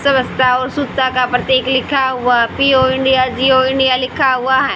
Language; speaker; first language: Hindi; native; Hindi